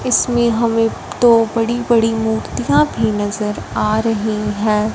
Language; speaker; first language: Hindi; non-native, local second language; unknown